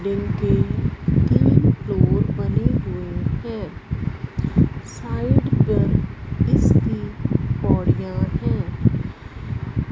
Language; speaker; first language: Hindi; non-native, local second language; Punjabi